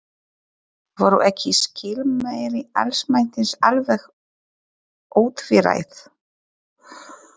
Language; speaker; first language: Icelandic; non-native, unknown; Polish